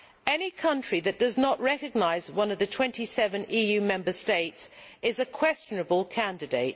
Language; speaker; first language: English; native; English